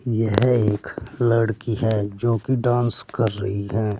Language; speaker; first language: Hindi; native; Hindi